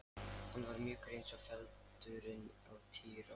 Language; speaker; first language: Icelandic; non-native, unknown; Lithuanian